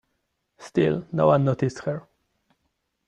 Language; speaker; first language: English; non-native, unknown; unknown